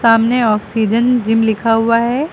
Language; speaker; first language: Hindi; native; Hindi